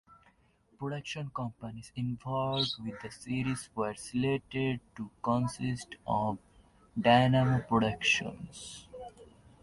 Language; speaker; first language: English; non-native, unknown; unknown